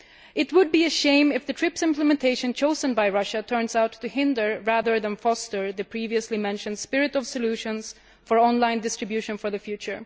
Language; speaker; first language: English; non-native, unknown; Swedish